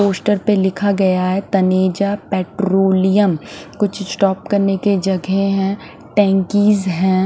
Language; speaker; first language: Hindi; non-native, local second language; Punjabi